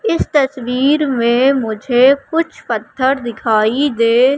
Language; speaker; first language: Hindi; native; Hindi